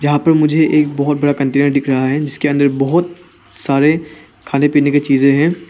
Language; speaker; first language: Hindi; non-native, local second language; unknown